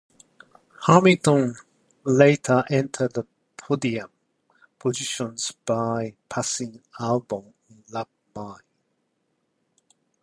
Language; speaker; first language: English; non-native, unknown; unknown